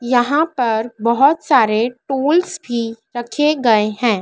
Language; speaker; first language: Hindi; native; Hindi